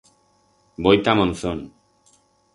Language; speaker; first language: Aragonese; non-native, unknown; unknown